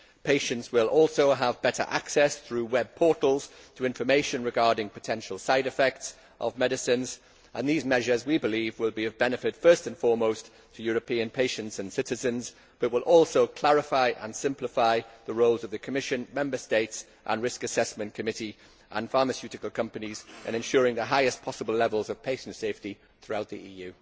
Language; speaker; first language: English; native; English